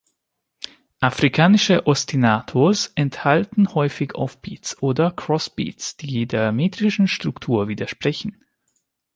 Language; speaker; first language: German; non-native, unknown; Hungarian